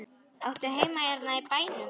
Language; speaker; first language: Icelandic; native; Icelandic